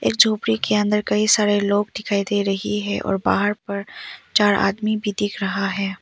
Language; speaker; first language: Hindi; non-native, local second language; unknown